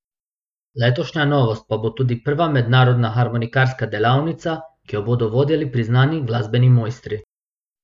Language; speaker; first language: Slovenian; non-native, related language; Bosnian